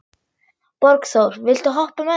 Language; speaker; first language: Icelandic; non-native, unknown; German